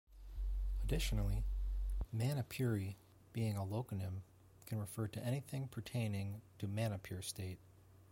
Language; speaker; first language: English; native; English